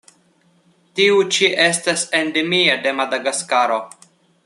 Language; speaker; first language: Esperanto; non-native, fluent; Russian